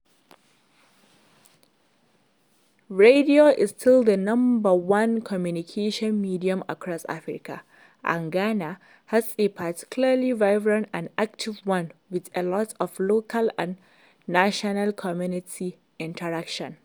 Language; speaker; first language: English; non-native, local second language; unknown